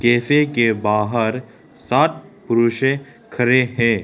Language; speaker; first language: Hindi; non-native, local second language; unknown